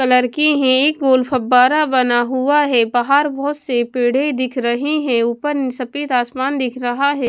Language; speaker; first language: Hindi; non-native, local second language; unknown